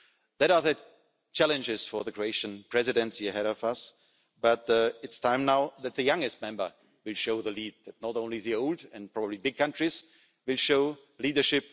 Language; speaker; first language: English; non-native, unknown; German